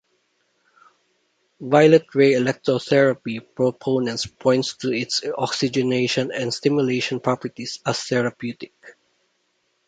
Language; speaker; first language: English; non-native, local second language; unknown